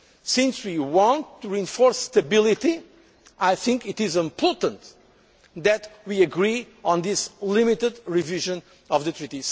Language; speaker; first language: English; non-native, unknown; Portuguese